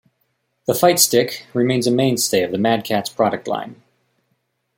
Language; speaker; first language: English; native; English